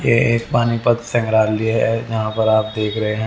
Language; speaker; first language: Hindi; native; Hindi